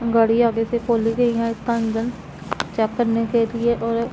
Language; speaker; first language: Hindi; non-native, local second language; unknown